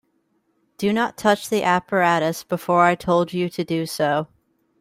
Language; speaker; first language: English; native; English